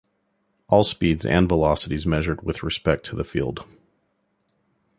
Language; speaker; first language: English; native; English